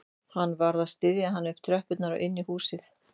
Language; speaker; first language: Icelandic; native; Icelandic